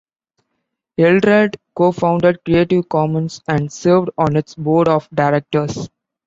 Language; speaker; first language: English; non-native, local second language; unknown